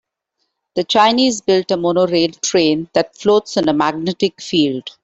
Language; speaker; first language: English; non-native, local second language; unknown